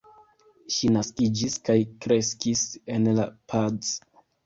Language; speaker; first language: Esperanto; non-native, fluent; Kinyarwanda